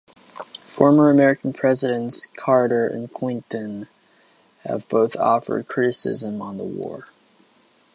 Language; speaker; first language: English; native; English